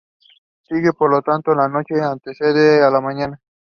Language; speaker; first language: English; non-native, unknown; Spanish